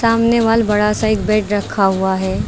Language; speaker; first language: Hindi; native; Hindi